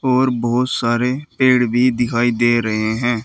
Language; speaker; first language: Hindi; native; Hindi